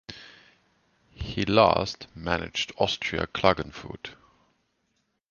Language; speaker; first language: English; native; English